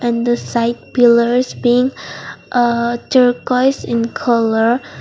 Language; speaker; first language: English; non-native, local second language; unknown